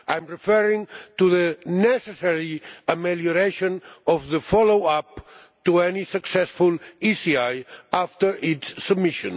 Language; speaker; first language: English; non-native, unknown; Catalan